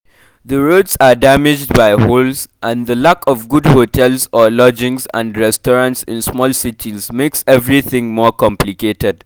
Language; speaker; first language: English; non-native, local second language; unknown